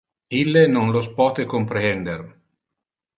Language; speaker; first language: Interlingua; non-native, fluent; Italian